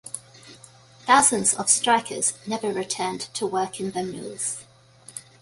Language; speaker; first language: English; native; English